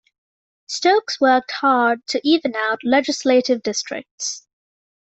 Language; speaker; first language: English; native; English